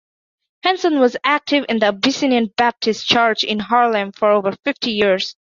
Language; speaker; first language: English; non-native, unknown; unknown